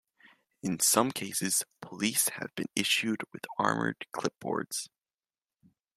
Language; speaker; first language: English; native; English